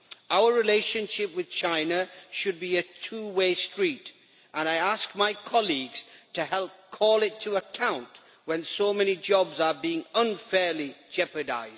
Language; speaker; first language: English; native; English